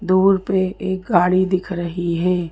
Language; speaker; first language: Hindi; native; Hindi